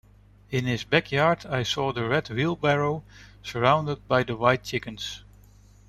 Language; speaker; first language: English; non-native, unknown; Dutch